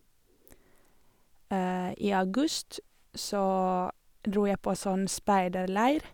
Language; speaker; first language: Norwegian; non-native, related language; Swedish